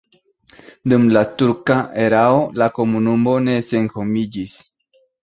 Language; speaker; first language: Esperanto; non-native, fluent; Spanish